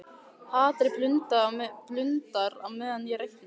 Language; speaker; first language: Icelandic; native; Icelandic